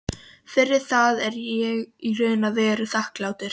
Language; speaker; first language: Icelandic; non-native, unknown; Polish